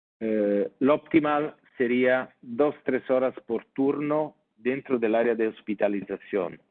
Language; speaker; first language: Spanish; non-native, fluent; Italian